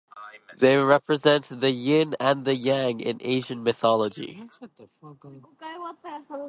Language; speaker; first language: English; native; English